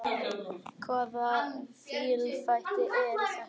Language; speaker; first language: Icelandic; native; Icelandic